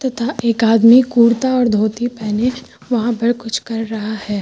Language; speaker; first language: Hindi; native; Hindi